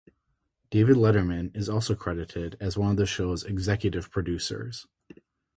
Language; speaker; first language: English; native; English